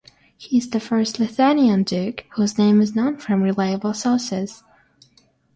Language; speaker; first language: English; non-native, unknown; Russian